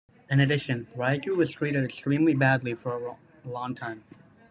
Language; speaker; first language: English; native; English